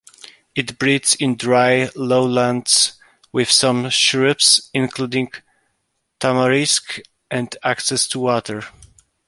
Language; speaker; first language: English; non-native, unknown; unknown